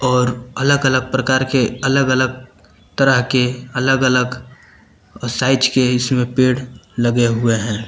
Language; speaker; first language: Hindi; native; Hindi